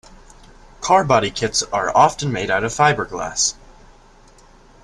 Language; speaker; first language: English; native; English